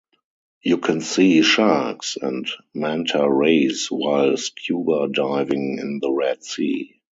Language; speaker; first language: English; non-native, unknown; German